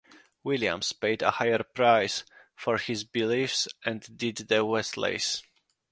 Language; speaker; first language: English; non-native, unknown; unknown